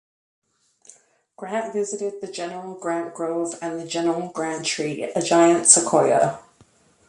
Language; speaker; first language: English; native; English